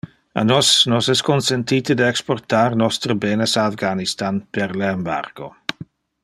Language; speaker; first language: Interlingua; non-native, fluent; Dutch